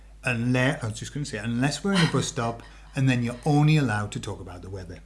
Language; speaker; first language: English; native; English